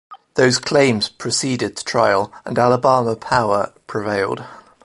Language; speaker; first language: English; native; English